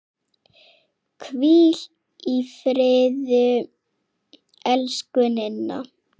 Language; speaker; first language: Icelandic; native; Icelandic